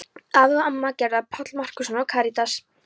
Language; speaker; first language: Icelandic; non-native, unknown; Polish